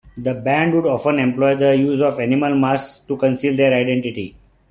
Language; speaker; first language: English; non-native, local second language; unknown